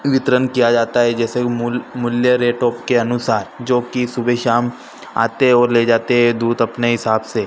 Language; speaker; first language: Hindi; native; Hindi